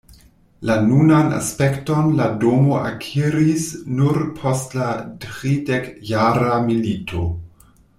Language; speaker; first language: Esperanto; non-native, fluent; German